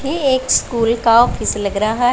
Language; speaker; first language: Hindi; non-native, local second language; Punjabi